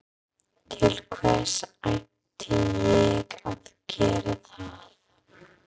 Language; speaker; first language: Icelandic; non-native, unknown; English